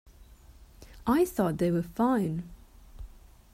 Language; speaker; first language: English; non-native, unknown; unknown